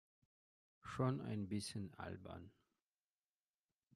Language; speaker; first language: German; non-native, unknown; Russian